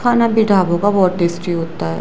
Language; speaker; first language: Hindi; non-native, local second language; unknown